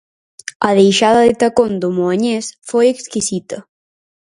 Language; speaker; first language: Galician; native; Galician